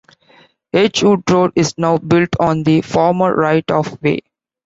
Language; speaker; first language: English; non-native, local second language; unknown